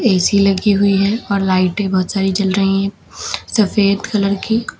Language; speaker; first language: Hindi; native; Hindi